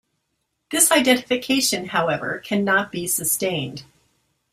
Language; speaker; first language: English; native; English